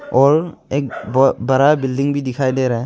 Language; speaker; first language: Hindi; non-native, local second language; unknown